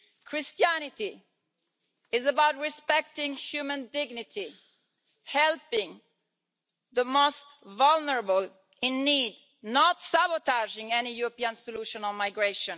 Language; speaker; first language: English; non-native, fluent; Italian